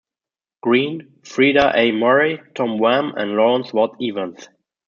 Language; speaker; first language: English; non-native, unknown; German